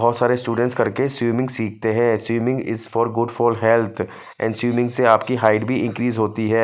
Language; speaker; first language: Hindi; non-native, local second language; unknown